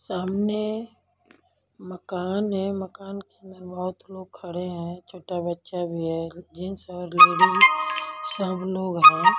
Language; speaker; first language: Hindi; non-native, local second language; Punjabi